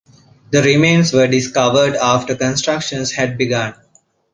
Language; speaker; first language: English; non-native, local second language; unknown